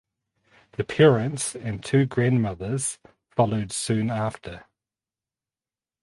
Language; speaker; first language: English; native; English